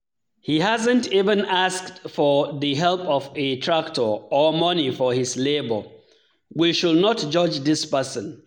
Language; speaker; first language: English; non-native, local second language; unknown